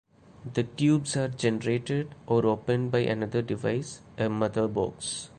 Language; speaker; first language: English; non-native, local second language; Malayalam